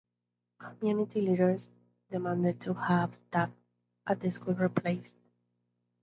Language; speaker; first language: English; non-native, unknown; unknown